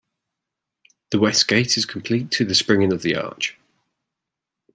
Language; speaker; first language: English; native; English